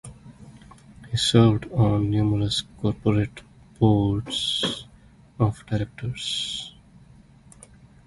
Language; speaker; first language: English; non-native, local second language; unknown